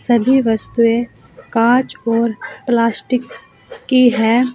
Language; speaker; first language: Hindi; native; Hindi